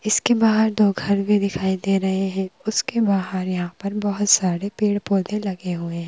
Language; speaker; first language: Hindi; native; Hindi